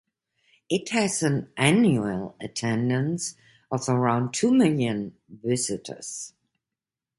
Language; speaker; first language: English; non-native, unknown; German